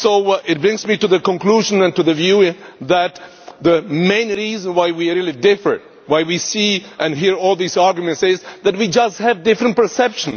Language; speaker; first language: English; non-native, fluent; Czech